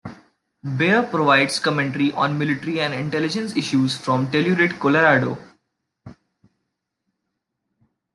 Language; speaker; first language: English; non-native, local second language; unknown